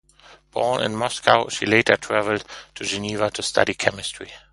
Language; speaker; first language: English; non-native, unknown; German